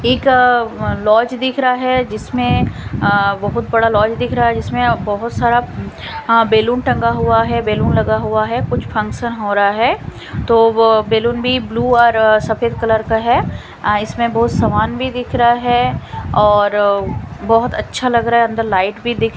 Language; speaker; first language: Hindi; non-native, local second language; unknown